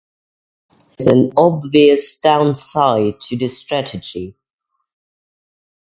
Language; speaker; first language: English; non-native, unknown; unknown